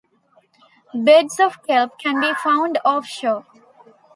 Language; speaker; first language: English; non-native, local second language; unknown